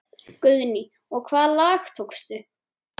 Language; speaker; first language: Icelandic; native; Icelandic